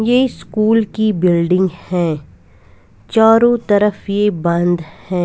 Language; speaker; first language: Hindi; non-native, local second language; Punjabi